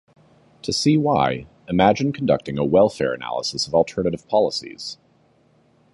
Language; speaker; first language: English; native; English